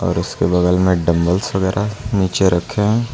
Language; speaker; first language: Hindi; native; Hindi